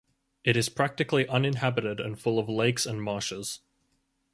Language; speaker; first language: English; native; English